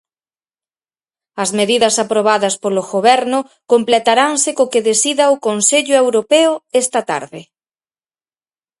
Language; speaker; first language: Galician; native; Galician